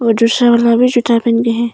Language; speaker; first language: Hindi; early bilingual, other home language; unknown